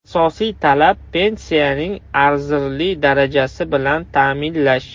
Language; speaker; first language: Uzbek; non-native, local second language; Russian